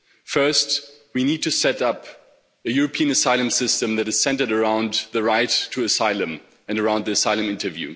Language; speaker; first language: English; non-native, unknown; German